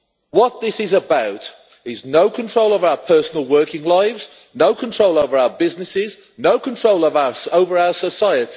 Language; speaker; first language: English; native; English